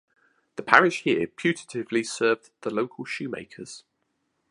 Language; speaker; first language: English; native; English